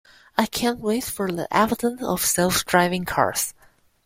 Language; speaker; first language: English; non-native, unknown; Chinese